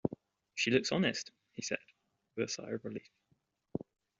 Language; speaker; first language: English; native; English